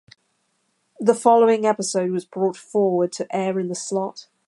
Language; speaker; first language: English; native; English